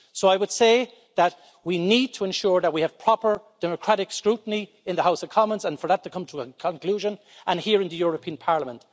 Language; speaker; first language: English; native; English